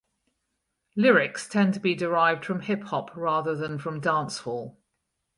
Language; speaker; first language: English; native; English